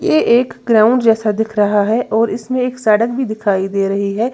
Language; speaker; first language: Hindi; native; Hindi